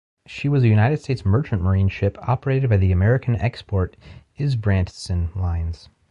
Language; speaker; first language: English; native; English